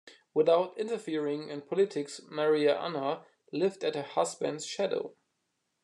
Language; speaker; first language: English; non-native, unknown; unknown